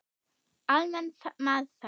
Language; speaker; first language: Icelandic; non-native, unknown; German